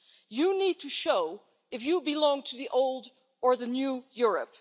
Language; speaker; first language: English; non-native, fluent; Dutch